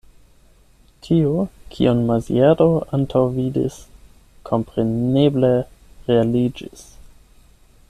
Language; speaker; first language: Esperanto; non-native, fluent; German